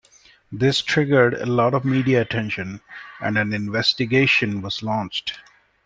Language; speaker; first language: English; non-native, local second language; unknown